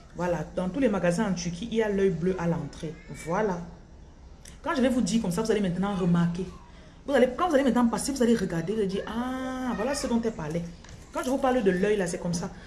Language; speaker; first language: French; non-native, local second language; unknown